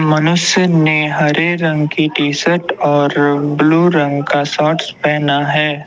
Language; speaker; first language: Hindi; non-native, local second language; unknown